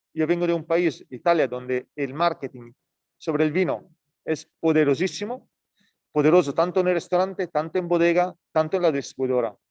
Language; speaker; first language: Spanish; non-native, fluent; Italian